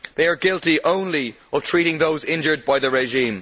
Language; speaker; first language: English; native; English